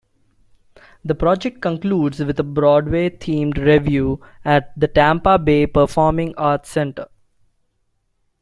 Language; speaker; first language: English; non-native, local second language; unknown